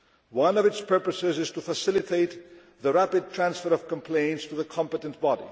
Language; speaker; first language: English; non-native, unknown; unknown